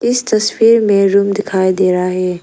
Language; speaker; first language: Hindi; early bilingual, other home language; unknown